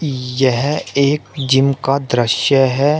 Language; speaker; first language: Hindi; native; Hindi